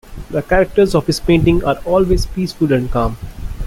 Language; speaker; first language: English; non-native, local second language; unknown